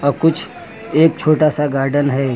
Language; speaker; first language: Hindi; native; Hindi